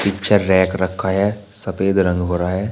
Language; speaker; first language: Hindi; native; Hindi